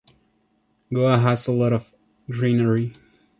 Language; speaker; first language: English; non-native, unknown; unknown